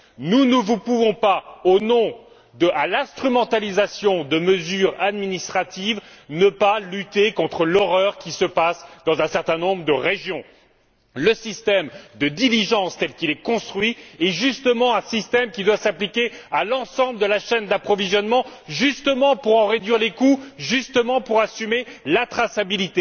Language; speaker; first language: French; native; French